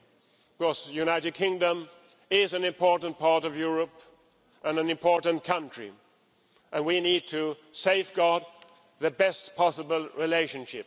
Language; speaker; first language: English; non-native, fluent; Swedish